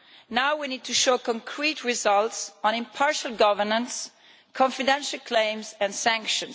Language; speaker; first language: English; non-native, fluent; Italian